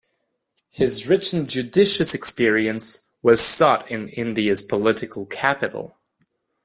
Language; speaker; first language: English; non-native, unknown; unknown